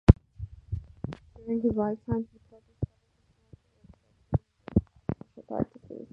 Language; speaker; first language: English; native; English